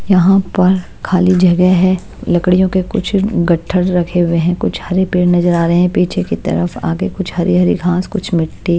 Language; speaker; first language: Hindi; native; Hindi